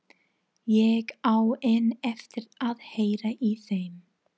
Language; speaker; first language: Icelandic; non-native, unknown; English